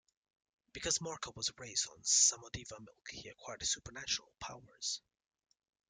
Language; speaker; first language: English; native; English